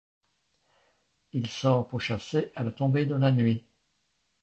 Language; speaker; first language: French; native; French